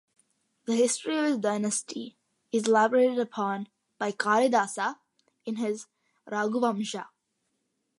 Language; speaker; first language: English; early bilingual, other home language; Malayalam